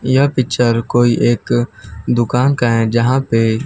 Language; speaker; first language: Hindi; non-native, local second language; Gujarati